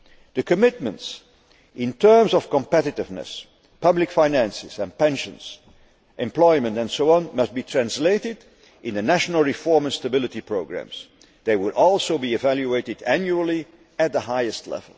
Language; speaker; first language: English; non-native, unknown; Dutch